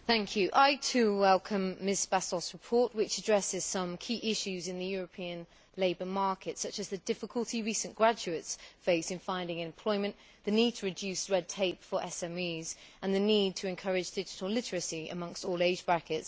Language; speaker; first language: English; native; English